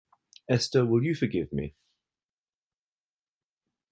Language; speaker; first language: English; native; English